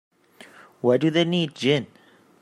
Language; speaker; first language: English; native; English